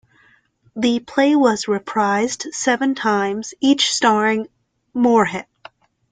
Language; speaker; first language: English; native; English